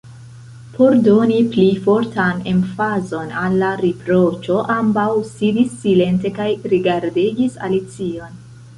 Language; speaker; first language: Esperanto; non-native, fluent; Central Kurdish